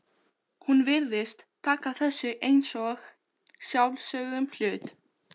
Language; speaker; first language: Icelandic; non-native, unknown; Albanian